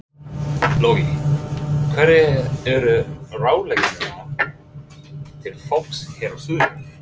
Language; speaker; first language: Icelandic; non-native, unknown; English